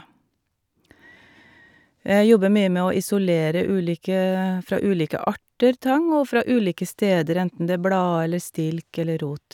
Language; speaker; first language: Norwegian; native; Norwegian